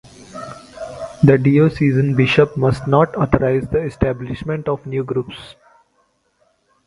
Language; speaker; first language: English; non-native, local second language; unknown